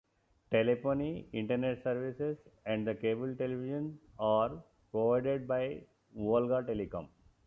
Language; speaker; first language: English; non-native, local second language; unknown